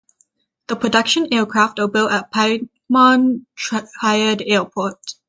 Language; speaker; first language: English; native; English